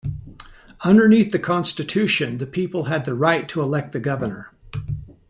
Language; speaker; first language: English; native; English